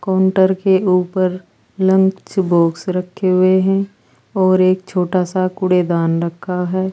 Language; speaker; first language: Hindi; native; Hindi